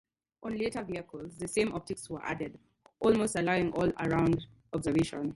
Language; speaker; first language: English; non-native, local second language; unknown